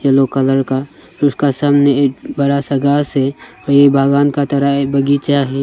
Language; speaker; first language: Hindi; non-native, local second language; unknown